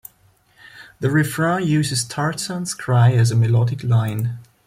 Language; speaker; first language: English; non-native, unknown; German